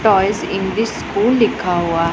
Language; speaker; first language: Hindi; non-native, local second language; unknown